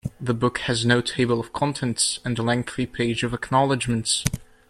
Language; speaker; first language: English; native; English